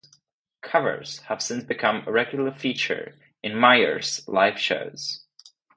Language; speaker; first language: English; non-native, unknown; Czech